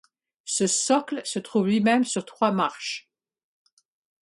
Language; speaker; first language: French; non-native, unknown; English